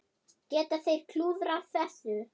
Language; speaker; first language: Icelandic; non-native, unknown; German